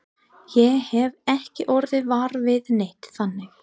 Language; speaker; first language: Icelandic; non-native, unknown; English